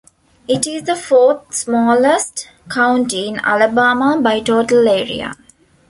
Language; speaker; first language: English; non-native, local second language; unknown